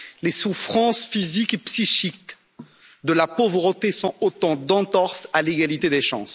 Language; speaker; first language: French; native; French